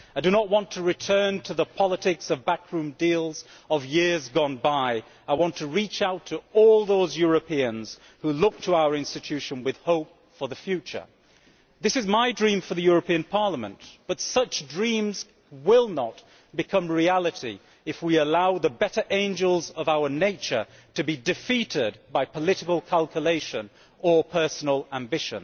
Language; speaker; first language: English; native; English